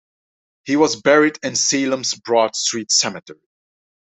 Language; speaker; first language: English; non-native, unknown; Dutch